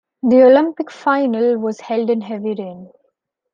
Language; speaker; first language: English; non-native, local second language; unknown